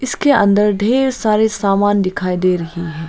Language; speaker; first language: Hindi; non-native, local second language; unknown